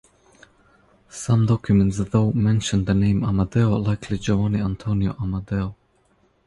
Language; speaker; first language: English; non-native, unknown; Croatian